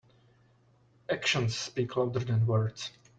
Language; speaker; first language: English; non-native, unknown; Czech